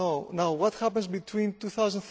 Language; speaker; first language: English; non-native, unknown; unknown